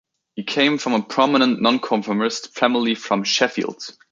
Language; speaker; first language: English; native; English